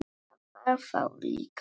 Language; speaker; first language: Icelandic; non-native, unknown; Polish